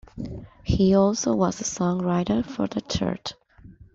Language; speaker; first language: English; non-native, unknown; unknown